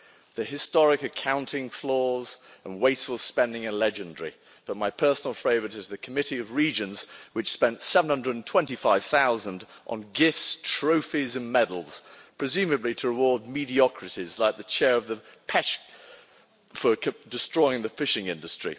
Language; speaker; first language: English; native; English